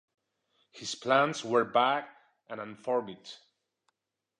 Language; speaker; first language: English; non-native, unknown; Spanish